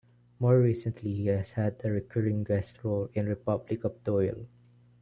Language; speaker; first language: English; non-native, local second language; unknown